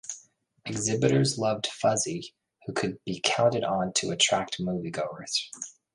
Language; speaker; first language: English; native; English